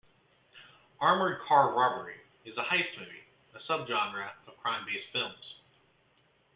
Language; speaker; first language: English; native; English